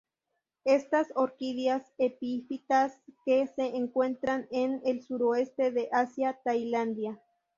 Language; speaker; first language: Spanish; native; Spanish